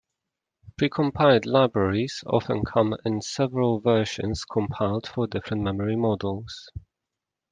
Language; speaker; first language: English; non-native, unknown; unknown